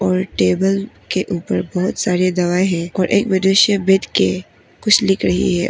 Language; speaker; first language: Hindi; non-native, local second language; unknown